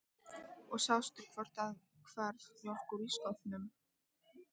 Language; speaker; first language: Icelandic; native; Icelandic